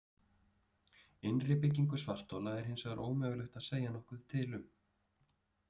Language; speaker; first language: Icelandic; native; Icelandic